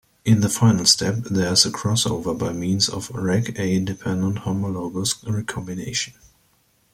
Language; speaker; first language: English; native; English